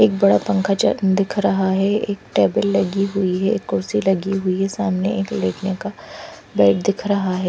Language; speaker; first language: Hindi; non-native, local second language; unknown